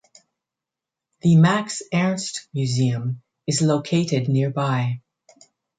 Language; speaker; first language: English; native; English